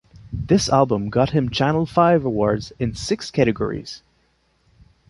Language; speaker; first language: English; non-native, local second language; French